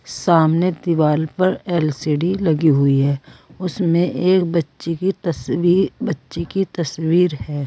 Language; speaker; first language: Hindi; native; Hindi